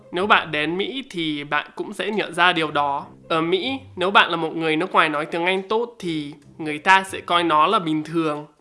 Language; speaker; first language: Vietnamese; non-native, fluent; English